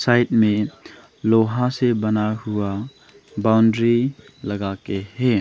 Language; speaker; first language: Hindi; non-native, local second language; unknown